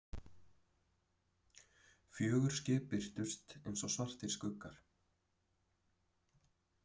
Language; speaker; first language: Icelandic; native; Icelandic